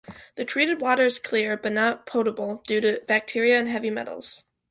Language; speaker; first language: English; native; English